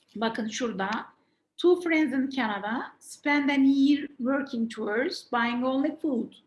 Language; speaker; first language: English; non-native, fluent; Turkish